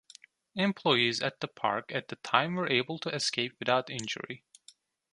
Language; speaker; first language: English; non-native, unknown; Turkish